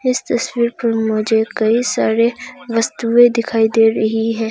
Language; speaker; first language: Hindi; non-native, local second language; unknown